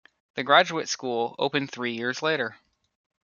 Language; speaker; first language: English; native; English